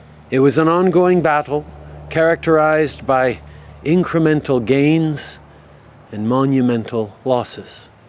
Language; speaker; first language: English; native; English